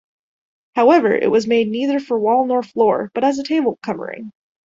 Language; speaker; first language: English; native; English